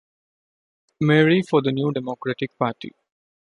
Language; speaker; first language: English; non-native, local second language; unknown